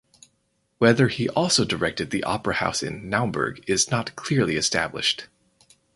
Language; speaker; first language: English; native; English